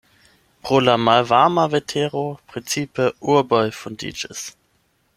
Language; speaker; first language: Esperanto; non-native, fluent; German